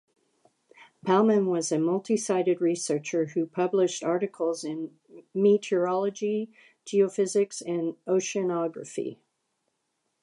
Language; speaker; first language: English; native; English